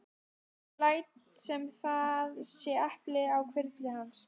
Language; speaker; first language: Icelandic; native; Icelandic